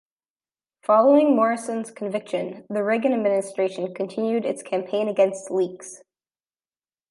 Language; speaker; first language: English; native; English